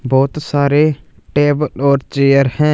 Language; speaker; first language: Hindi; non-native, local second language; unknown